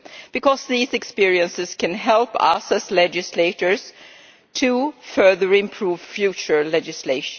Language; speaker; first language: English; non-native, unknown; Swedish